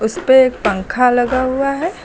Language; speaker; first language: Hindi; native; Hindi